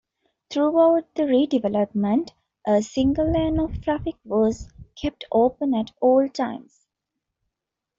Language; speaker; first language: English; non-native, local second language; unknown